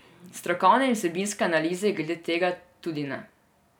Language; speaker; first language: Slovenian; non-native, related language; Serbian